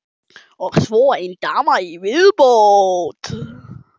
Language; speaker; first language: Icelandic; non-native, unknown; German